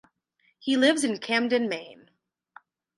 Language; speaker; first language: English; native; English